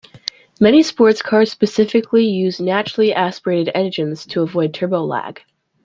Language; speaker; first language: English; native; English